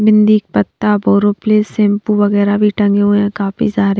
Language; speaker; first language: Hindi; native; Hindi